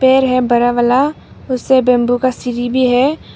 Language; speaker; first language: Hindi; early bilingual, other home language; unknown